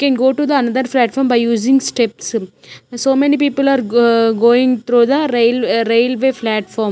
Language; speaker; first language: English; non-native, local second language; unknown